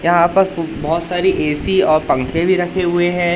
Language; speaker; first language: Hindi; native; Hindi